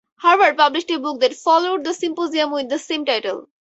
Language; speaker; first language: English; native; English